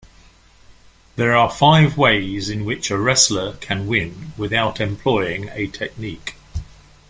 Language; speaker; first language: English; native; English